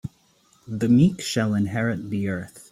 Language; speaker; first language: English; native; English